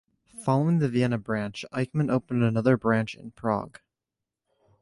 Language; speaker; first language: English; native; English